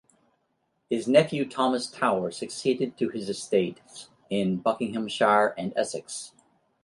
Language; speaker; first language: English; native; English